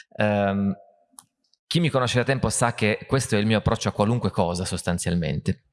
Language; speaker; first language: Italian; native; Italian